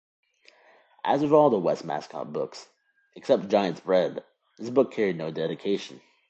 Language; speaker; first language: English; native; English